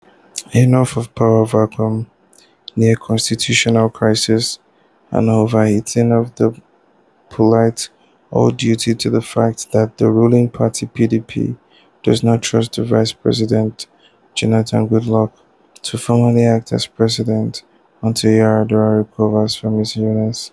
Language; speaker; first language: English; non-native, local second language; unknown